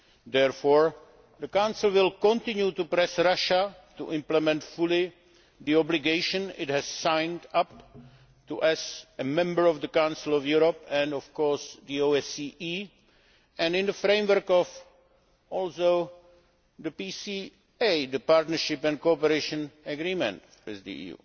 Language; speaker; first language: English; native; English